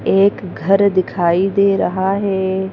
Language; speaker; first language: Hindi; native; Hindi